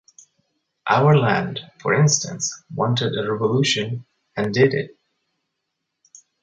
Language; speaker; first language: English; native; English